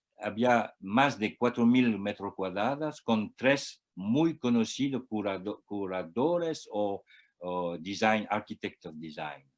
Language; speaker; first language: Spanish; non-native, learner; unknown